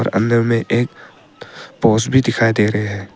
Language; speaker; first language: Hindi; early bilingual, other home language; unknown